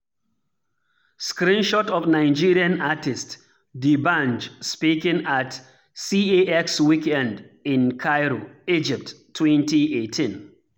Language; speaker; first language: English; non-native, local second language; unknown